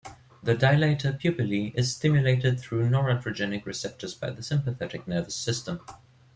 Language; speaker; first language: English; non-native, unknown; German